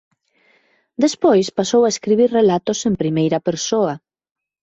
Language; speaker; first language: Galician; native; Galician